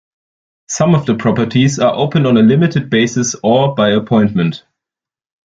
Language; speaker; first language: English; non-native, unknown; German